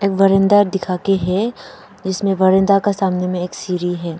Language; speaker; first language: Hindi; non-native, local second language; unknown